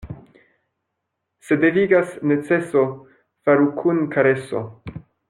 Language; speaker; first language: Esperanto; non-native, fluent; French